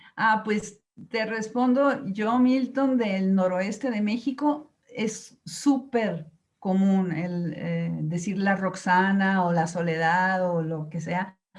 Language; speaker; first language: Spanish; native; Spanish